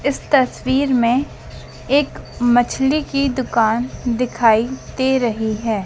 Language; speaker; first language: Hindi; native; Hindi